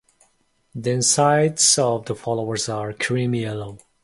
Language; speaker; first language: English; non-native, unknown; Mongolian